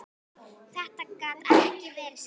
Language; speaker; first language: Icelandic; native; Icelandic